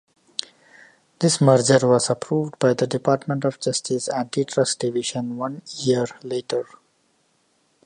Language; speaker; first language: English; non-native, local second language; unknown